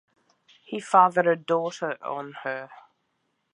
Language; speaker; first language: English; native; English